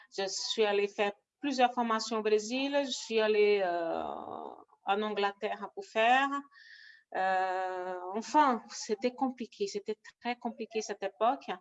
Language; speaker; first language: French; non-native, fluent; Portuguese